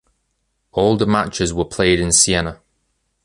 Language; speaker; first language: English; native; English